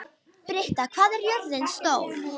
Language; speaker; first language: Icelandic; non-native, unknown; Romanian